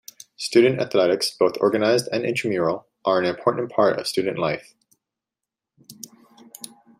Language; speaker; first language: English; native; English